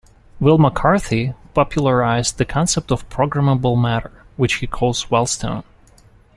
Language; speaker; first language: English; non-native, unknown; Russian